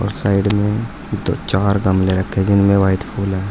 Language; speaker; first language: Hindi; native; Hindi